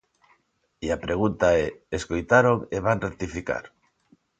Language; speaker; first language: Galician; non-native, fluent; Spanish